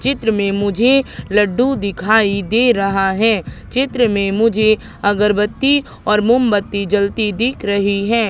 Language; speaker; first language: Hindi; native; Hindi